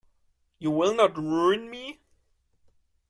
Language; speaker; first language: English; non-native, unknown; German